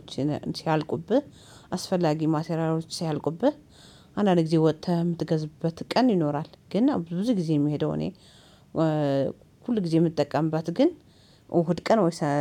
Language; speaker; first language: Amharic; native; Amharic